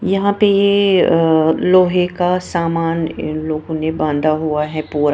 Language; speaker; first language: Hindi; non-native, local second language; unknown